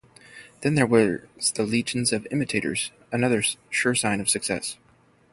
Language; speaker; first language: English; native; English